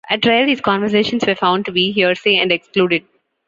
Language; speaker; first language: English; non-native, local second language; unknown